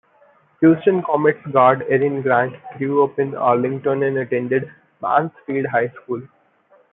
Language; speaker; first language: English; non-native, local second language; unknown